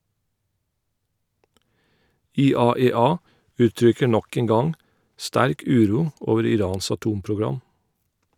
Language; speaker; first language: Norwegian; non-native, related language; Faroese